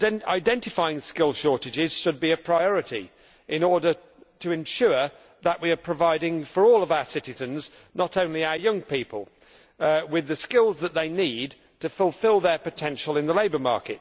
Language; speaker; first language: English; native; English